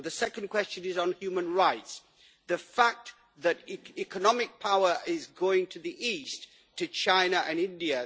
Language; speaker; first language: English; native; English